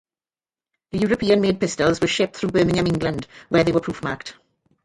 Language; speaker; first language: English; native; English